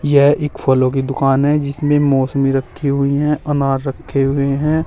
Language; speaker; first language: Hindi; native; Hindi